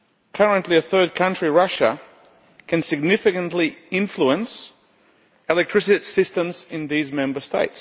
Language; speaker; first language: English; non-native, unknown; Lithuanian